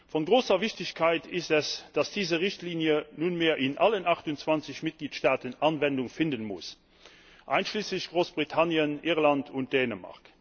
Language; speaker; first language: German; non-native, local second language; Luxembourgish